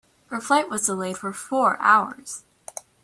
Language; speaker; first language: English; native; English